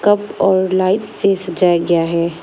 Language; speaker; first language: Hindi; non-native, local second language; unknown